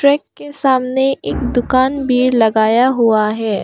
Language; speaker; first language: Hindi; non-native, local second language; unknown